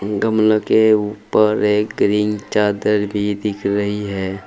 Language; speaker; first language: Hindi; native; Hindi